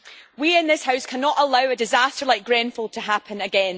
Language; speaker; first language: English; native; English